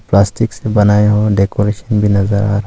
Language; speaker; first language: Hindi; non-native, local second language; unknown